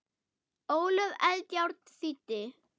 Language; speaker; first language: Icelandic; non-native, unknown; German